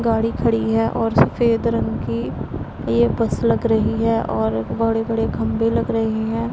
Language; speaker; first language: Hindi; non-native, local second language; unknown